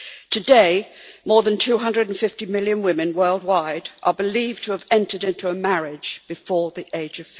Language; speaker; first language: English; native; English